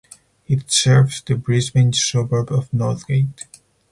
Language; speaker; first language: English; non-native, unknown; Spanish